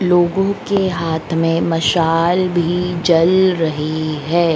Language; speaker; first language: Hindi; native; Hindi